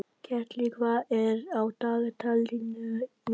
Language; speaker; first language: Icelandic; non-native, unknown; Vietnamese